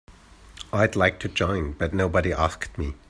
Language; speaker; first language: English; native; English